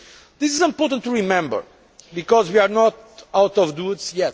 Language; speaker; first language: English; non-native, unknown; Portuguese